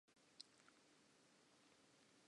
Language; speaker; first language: English; non-native, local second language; Southern Sotho